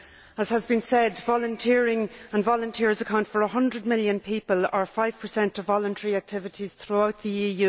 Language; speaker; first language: English; native; English